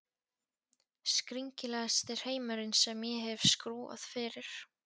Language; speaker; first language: Icelandic; non-native, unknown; Polish